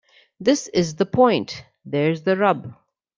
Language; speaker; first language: English; non-native, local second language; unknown